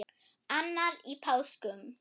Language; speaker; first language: Icelandic; non-native, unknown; German